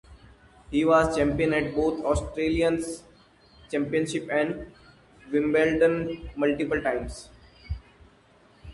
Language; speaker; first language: English; non-native, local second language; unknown